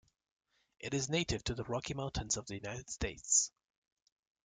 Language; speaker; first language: English; native; English